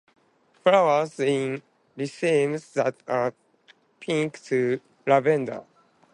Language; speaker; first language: English; non-native, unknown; Japanese